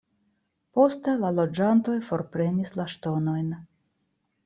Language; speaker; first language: Esperanto; non-native, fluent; Russian